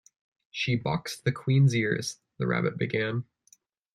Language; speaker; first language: English; native; English